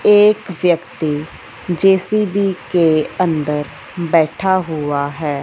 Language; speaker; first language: Hindi; non-native, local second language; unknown